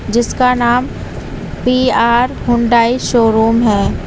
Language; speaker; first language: Hindi; native; Hindi